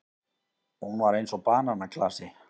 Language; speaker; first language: Icelandic; native; Icelandic